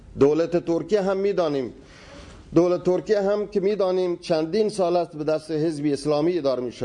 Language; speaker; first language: Persian; non-native, local second language; Baluchi